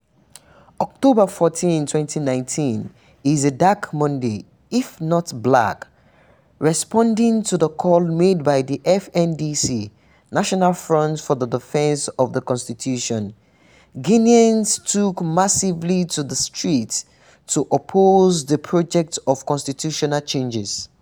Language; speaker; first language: English; non-native, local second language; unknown